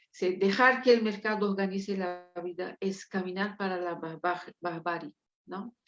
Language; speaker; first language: Spanish; non-native, related language; Portuguese